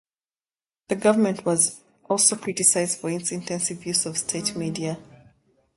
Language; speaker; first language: English; native; English